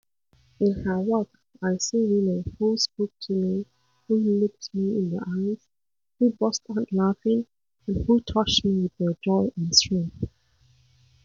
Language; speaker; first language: English; non-native, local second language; Hausa